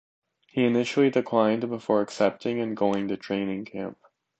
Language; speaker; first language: English; native; English